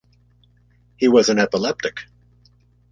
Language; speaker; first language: English; native; English